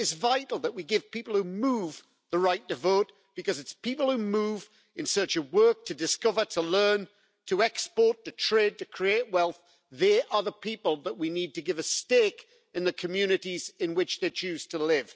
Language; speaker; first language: English; native; English